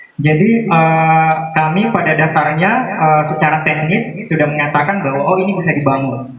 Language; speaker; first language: Indonesian; native; Indonesian